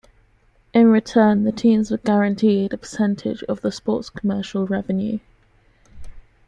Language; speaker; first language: English; native; English